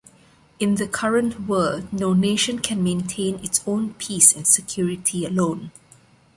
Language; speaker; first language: English; non-native, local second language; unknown